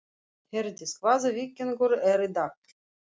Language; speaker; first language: Icelandic; non-native, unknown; Russian